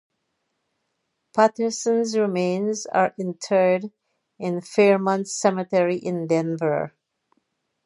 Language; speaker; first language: English; native; English